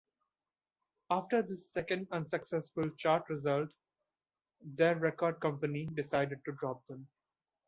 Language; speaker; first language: English; non-native, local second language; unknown